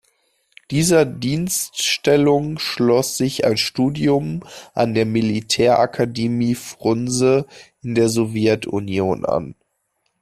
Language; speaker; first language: German; native; German